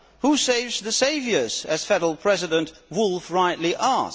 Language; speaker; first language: English; non-native, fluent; Dutch